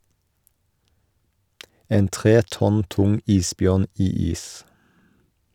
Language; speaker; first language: Norwegian; native; Norwegian